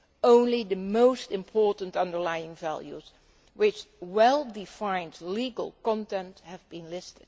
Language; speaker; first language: English; non-native, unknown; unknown